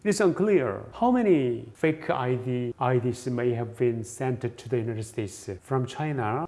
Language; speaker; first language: English; non-native, fluent; Korean